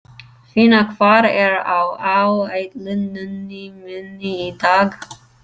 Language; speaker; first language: Icelandic; non-native, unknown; English